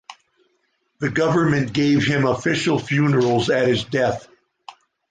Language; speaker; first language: English; native; English